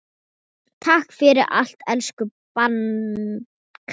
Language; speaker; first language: Icelandic; non-native, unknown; Thai